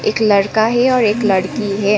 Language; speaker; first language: Hindi; non-native, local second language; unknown